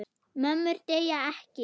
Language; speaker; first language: Icelandic; non-native, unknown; German